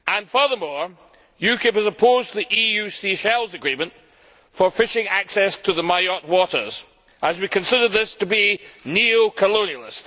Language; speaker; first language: English; native; English